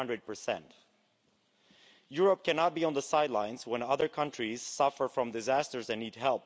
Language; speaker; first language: English; non-native, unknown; Romanian